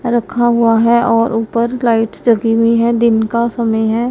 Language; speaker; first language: Hindi; non-native, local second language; Punjabi